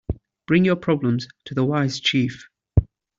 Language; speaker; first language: English; native; English